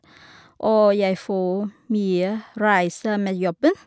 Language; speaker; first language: Norwegian; non-native, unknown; Vietnamese